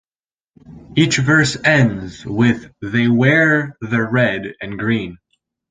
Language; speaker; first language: English; native; English